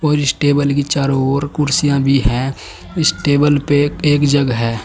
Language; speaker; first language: Hindi; native; Hindi